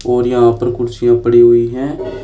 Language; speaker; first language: Hindi; native; Hindi